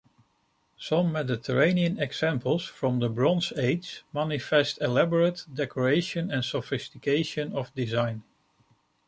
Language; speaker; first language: English; non-native, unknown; Dutch